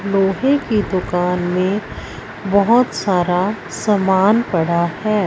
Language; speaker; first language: Hindi; non-native, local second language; Punjabi